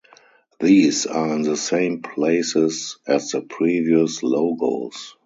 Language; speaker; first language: English; non-native, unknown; German